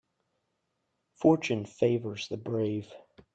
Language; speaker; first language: English; native; English